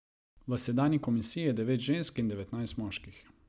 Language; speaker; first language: Slovenian; non-native, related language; Croatian